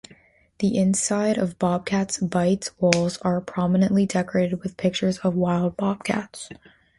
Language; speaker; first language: English; native; English